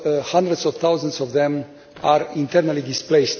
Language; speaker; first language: English; non-native, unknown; Romanian